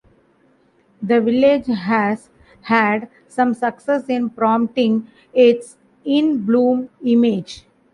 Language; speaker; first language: English; non-native, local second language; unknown